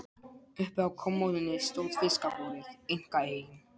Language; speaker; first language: Icelandic; non-native, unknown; Polish